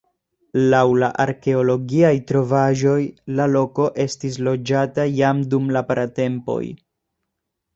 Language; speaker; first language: Esperanto; non-native, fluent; Spanish